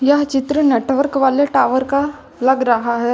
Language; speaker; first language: Hindi; native; Hindi